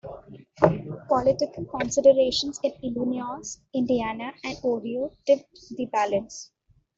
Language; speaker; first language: English; non-native, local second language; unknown